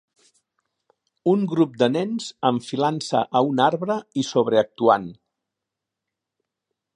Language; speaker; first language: Catalan; native; Catalan